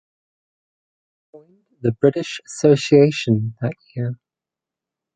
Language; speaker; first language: English; native; English